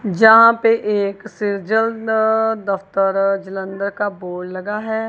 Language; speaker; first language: Hindi; non-native, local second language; Punjabi